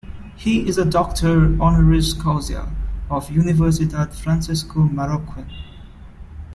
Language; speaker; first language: English; non-native, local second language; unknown